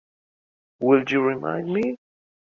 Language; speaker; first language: English; native; English